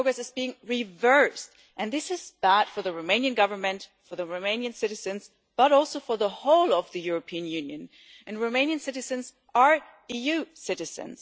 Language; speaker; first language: English; non-native, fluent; German